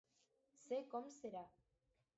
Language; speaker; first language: Catalan; non-native, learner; Spanish